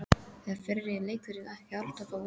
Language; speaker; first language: Icelandic; non-native, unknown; English